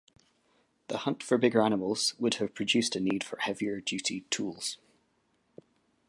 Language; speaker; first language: English; native; English